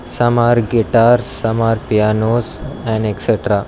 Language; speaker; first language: English; non-native, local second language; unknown